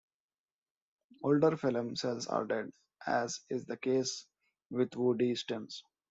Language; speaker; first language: English; non-native, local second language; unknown